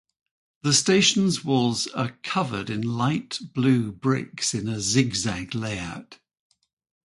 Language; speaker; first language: English; native; English